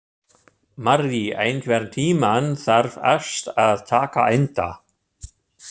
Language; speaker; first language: Icelandic; non-native, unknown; German